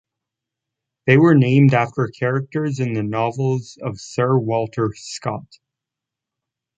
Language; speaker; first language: English; native; English